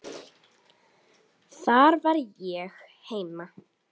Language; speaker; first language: Icelandic; native; Icelandic